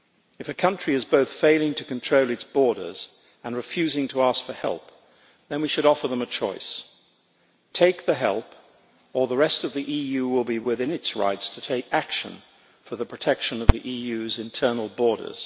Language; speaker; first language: English; native; English